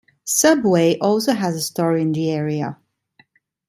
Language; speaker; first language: English; non-native, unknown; Italian